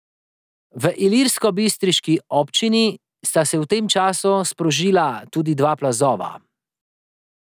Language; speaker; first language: Slovenian; native; Slovenian